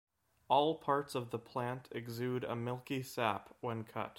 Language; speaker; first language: English; native; English